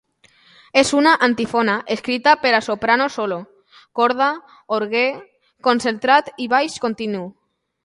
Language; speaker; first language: Catalan; non-native, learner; Spanish